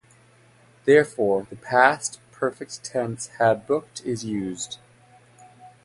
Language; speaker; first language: English; native; English